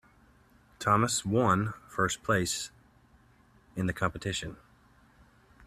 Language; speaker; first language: English; native; English